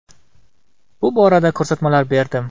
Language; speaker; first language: Uzbek; non-native, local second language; Kara-Kalpak